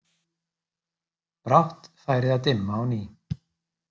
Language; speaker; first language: Icelandic; native; Icelandic